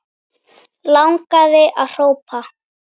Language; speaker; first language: Icelandic; native; Icelandic